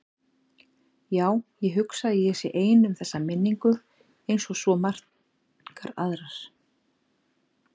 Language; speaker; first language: Icelandic; native; Icelandic